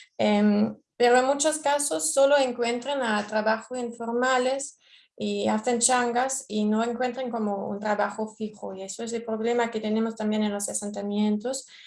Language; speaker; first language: Spanish; non-native, fluent; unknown